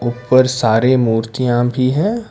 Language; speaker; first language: Hindi; non-native, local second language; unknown